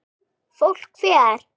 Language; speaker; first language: Icelandic; non-native, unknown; German